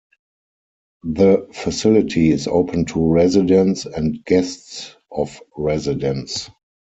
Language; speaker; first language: English; non-native, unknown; German